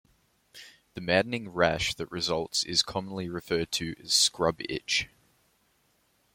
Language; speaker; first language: English; native; English